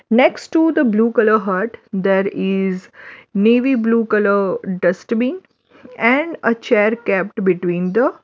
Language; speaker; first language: English; non-native, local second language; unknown